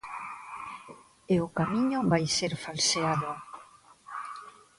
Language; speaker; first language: Galician; non-native, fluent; Spanish